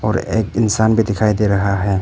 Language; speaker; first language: Hindi; non-native, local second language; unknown